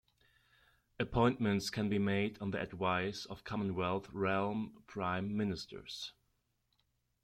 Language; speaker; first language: English; non-native, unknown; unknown